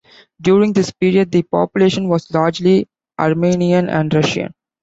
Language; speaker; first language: English; non-native, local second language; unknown